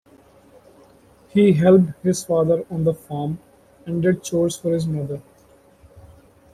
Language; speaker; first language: English; non-native, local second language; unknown